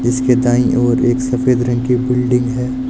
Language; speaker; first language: Hindi; native; Hindi